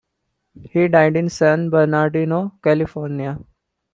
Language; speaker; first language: English; non-native, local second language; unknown